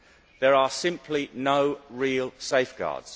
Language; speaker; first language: English; native; English